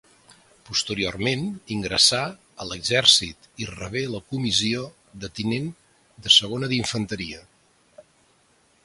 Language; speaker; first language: Catalan; native; Catalan